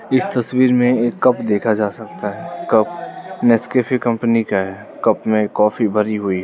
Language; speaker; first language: Hindi; non-native, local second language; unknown